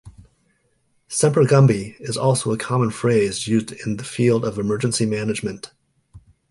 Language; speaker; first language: English; native; English